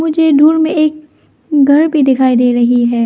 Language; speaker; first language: Hindi; non-native, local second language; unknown